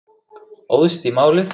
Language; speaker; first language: Icelandic; native; Icelandic